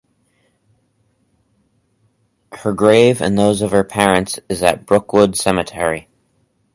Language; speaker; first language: English; native; English